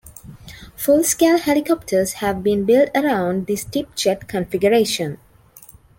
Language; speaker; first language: English; non-native, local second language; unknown